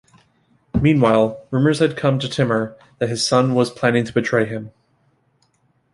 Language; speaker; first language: English; native; English